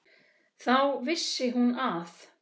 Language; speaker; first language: Icelandic; native; Icelandic